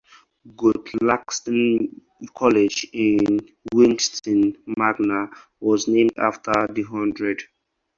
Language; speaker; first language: English; non-native, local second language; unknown